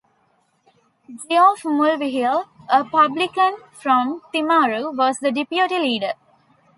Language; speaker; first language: English; non-native, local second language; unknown